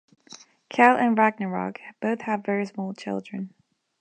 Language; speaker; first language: English; non-native, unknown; Spanish